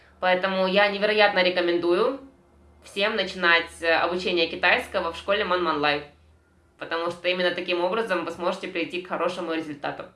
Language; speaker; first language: Russian; native; Russian